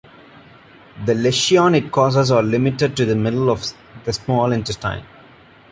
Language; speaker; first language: English; non-native, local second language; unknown